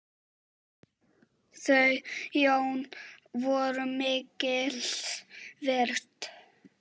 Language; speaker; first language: Icelandic; non-native, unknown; Czech